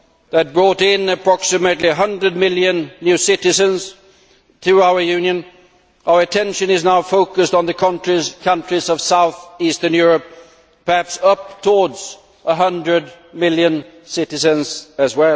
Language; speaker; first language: English; non-native, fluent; Swedish